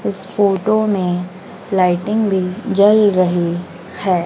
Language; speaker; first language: Hindi; native; Hindi